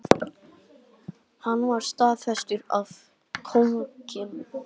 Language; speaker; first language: Icelandic; native; Icelandic